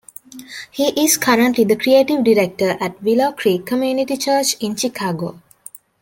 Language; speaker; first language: English; non-native, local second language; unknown